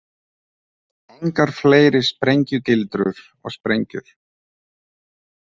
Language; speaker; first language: Icelandic; non-native, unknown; Ukrainian